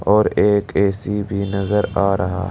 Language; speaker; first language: Hindi; native; Hindi